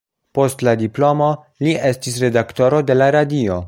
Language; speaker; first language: Esperanto; non-native, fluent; Polish